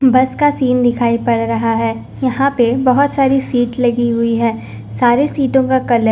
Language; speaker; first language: Hindi; non-native, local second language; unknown